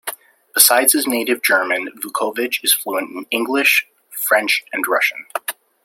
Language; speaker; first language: English; native; English